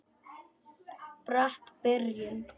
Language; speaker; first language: Icelandic; non-native, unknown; Polish